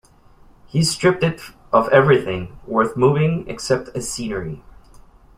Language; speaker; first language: English; non-native, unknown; Spanish